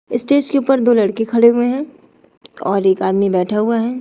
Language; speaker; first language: Hindi; native; Hindi